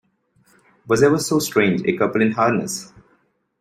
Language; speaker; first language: English; non-native, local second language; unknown